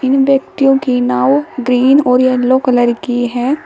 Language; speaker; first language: Hindi; native; Hindi